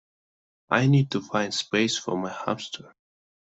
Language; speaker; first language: English; non-native, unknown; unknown